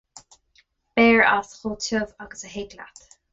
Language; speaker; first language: Irish; non-native, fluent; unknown